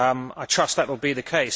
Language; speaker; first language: English; native; English